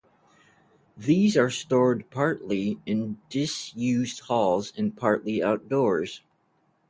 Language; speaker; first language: English; native; English